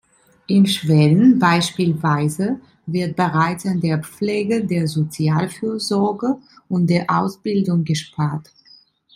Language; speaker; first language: German; non-native, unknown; Italian